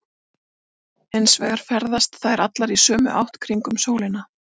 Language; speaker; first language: Icelandic; native; Icelandic